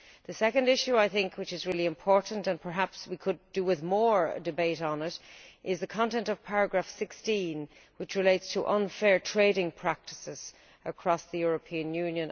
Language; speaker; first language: English; native; English